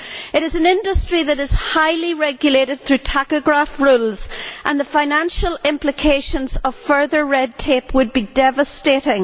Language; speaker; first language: English; native; English